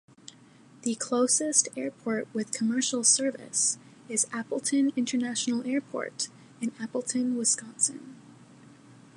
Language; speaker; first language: English; native; English